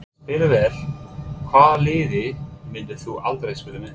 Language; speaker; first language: Icelandic; non-native, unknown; English